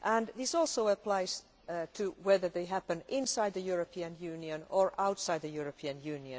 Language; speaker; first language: English; non-native, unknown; Finnish